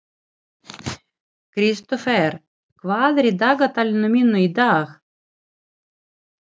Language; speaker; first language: Icelandic; non-native, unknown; Ukrainian